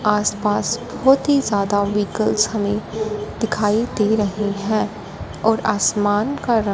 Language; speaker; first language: Hindi; non-native, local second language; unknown